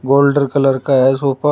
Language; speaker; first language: Hindi; native; Hindi